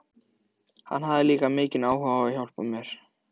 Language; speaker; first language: Icelandic; native; Icelandic